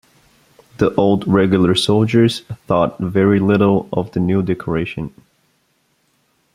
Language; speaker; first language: English; non-native, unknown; Bulgarian